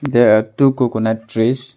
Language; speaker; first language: English; non-native, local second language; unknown